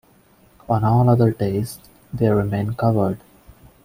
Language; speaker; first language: English; non-native, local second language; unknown